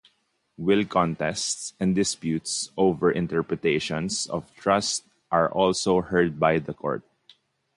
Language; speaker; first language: English; non-native, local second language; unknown